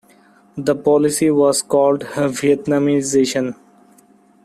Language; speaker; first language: English; non-native, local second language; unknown